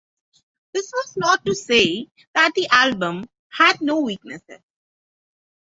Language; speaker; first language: English; non-native, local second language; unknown